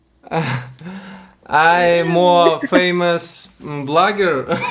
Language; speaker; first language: English; non-native, learner; Russian